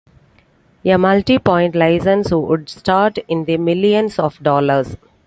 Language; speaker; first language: English; non-native, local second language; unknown